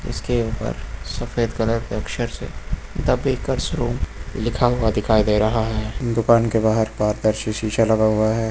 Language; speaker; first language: Hindi; native; Hindi